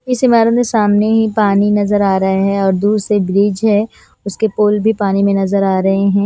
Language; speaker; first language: Hindi; non-native, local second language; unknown